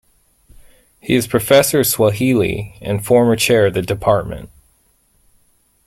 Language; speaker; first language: English; native; English